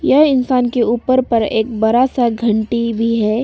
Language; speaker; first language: Hindi; early bilingual, other home language; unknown